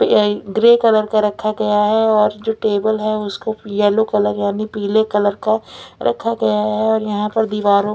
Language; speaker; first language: Hindi; non-native, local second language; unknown